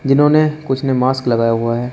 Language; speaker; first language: Hindi; native; Hindi